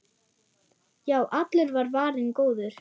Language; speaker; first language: Icelandic; non-native, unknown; German